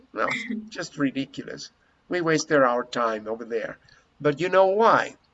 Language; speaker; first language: English; non-native, fluent; Spanish